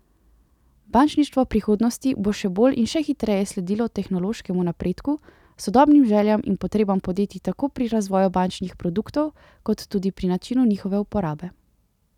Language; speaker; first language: Slovenian; native; Slovenian